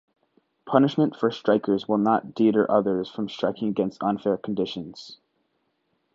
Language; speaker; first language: English; native; English